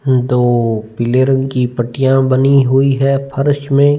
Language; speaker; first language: Hindi; non-native, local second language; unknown